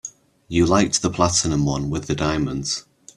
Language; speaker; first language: English; native; English